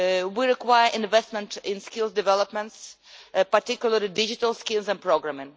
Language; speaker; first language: English; non-native, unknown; Russian